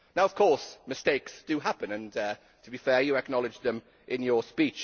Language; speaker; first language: English; native; English